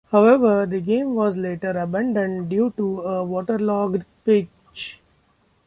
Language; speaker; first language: English; non-native, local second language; Marathi